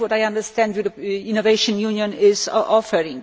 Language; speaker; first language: English; non-native, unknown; Polish